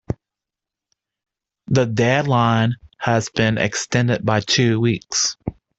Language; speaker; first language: English; native; English